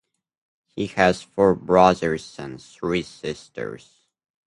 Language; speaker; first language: English; native; English